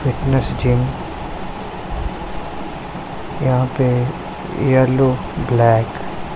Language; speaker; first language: Hindi; non-native, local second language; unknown